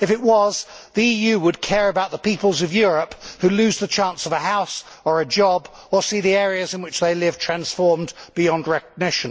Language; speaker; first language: English; native; English